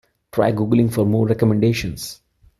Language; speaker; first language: English; non-native, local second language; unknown